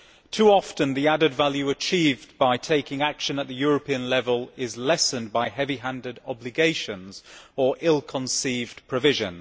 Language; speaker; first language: English; native; English